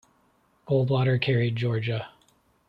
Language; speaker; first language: English; native; English